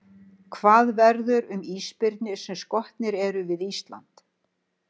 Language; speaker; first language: Icelandic; native; Icelandic